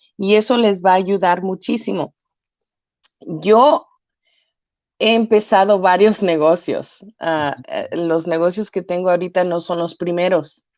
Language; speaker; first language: Spanish; early bilingual, heritage; Spanish